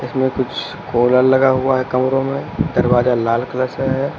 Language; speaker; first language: Hindi; native; Hindi